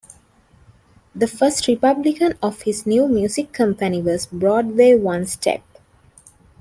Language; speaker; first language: English; non-native, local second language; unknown